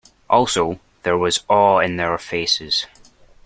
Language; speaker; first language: English; native; English